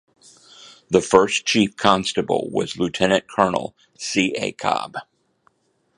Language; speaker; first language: English; native; English